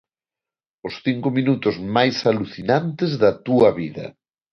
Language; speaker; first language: Galician; non-native, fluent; Spanish